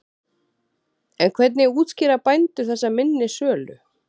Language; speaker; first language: Icelandic; native; Icelandic